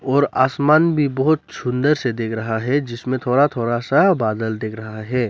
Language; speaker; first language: Hindi; non-native, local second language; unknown